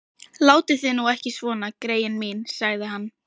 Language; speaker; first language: Icelandic; native; Icelandic